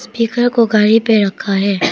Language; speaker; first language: Hindi; non-native, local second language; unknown